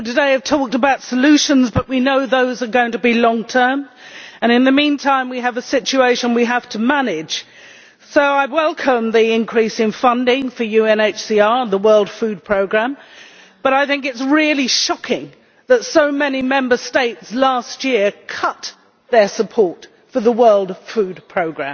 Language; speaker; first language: English; native; English